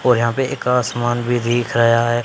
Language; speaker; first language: Hindi; native; Hindi